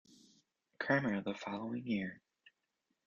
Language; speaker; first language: English; native; English